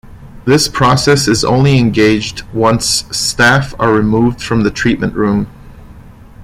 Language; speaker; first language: English; non-native, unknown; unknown